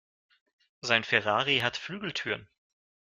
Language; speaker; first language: German; non-native, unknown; Russian